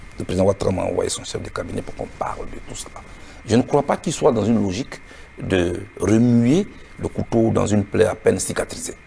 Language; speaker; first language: French; non-native, local second language; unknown